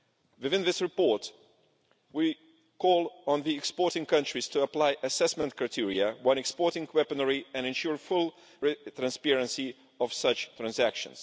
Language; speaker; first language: English; non-native, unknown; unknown